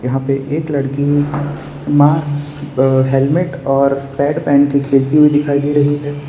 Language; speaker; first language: Hindi; non-native, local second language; Gujarati